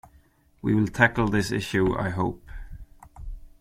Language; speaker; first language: English; non-native, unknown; Swedish